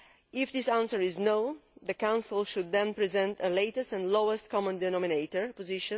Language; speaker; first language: English; non-native, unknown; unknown